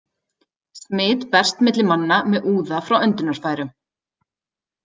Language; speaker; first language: Icelandic; native; Icelandic